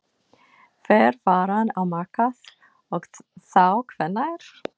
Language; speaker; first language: Icelandic; non-native, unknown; English